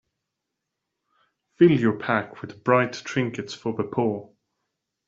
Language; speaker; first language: English; native; English